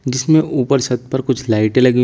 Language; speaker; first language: Hindi; native; Hindi